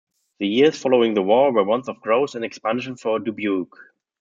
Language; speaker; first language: English; non-native, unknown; German